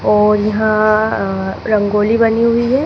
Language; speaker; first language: Hindi; native; Hindi